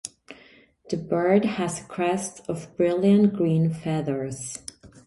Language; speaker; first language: English; non-native, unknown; Spanish